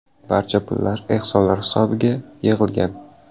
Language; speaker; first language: Uzbek; native; Uzbek